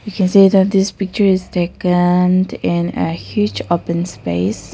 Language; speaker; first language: English; non-native, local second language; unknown